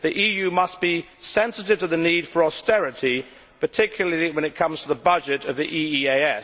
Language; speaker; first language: English; native; English